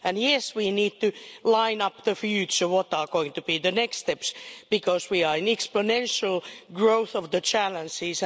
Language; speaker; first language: English; non-native, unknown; Finnish